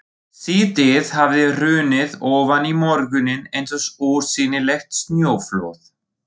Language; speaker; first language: Icelandic; non-native, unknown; German